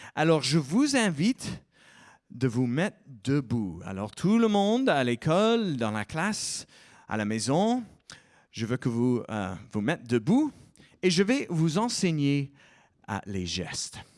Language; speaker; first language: French; non-native, fluent; English